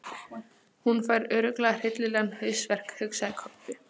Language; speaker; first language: Icelandic; non-native, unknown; Polish